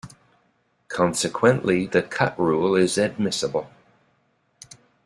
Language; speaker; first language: English; native; English